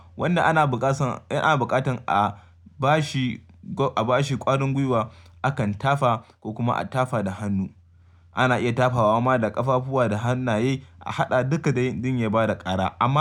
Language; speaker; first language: Hausa; native; Hausa